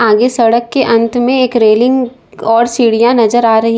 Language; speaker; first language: Hindi; native; Hindi